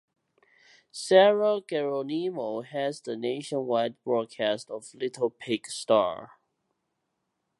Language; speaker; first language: English; non-native, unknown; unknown